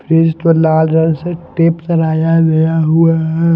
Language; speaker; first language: Hindi; non-native, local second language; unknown